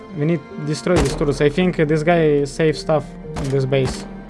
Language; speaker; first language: English; non-native, learner; Russian